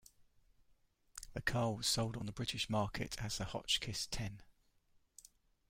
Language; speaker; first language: English; native; English